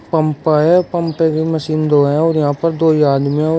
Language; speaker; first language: Hindi; native; Hindi